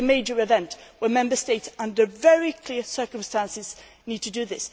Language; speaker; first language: English; non-native, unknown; Swedish